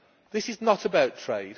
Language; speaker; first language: English; native; English